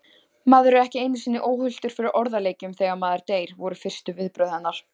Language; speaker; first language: Icelandic; native; Icelandic